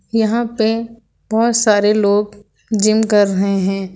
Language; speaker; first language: Hindi; native; Hindi